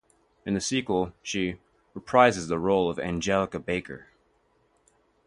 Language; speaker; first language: English; native; English